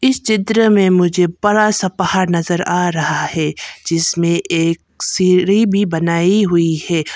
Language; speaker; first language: Hindi; non-native, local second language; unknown